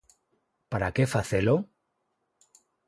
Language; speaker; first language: Galician; non-native, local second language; Spanish